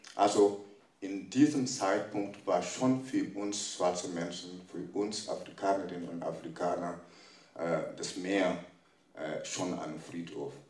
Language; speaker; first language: German; non-native, fluent; French